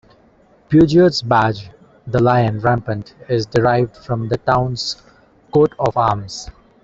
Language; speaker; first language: English; non-native, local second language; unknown